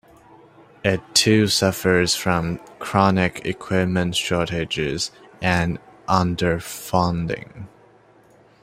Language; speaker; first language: English; non-native, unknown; Chinese